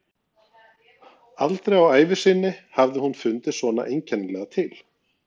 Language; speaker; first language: Icelandic; non-native, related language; Norwegian